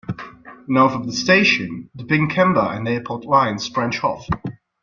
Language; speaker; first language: English; non-native, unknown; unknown